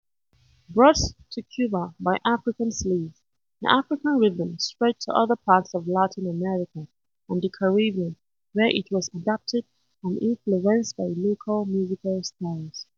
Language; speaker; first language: English; non-native, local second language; Hausa